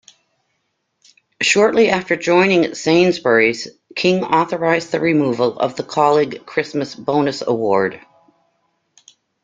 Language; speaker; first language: English; native; English